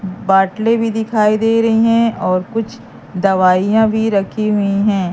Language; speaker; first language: Hindi; native; Hindi